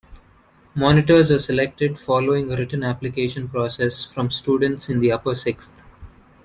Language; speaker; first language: English; non-native, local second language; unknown